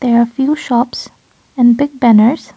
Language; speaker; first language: English; non-native, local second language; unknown